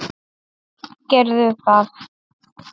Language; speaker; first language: Icelandic; non-native, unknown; Polish